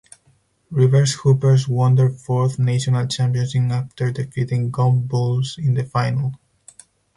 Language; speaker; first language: English; non-native, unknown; Spanish